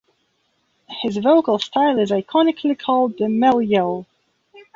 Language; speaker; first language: English; non-native, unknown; Belarusian